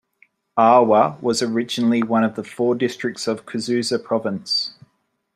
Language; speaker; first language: English; native; English